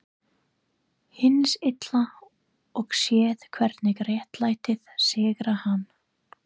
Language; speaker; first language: Icelandic; non-native, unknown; English